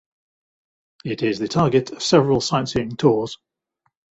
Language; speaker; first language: English; native; English